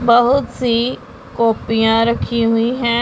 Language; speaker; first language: Hindi; non-native, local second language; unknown